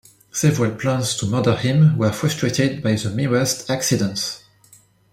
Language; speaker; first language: English; non-native, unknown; French